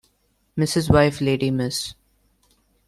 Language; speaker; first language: English; non-native, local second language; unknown